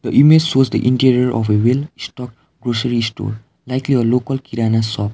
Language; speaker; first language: English; non-native, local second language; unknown